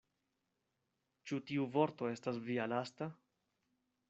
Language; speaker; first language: Esperanto; non-native, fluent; Spanish